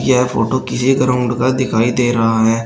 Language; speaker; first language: Hindi; native; Hindi